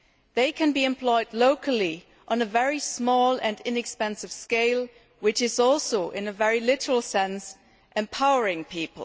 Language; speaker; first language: English; non-native, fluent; German